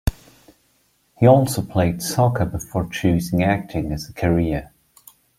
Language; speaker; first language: English; non-native, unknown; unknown